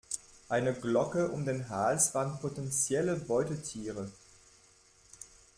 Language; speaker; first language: German; non-native, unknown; French